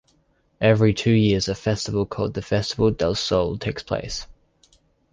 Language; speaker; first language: English; native; English